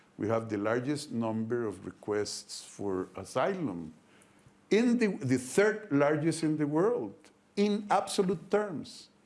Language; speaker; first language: English; non-native, fluent; Spanish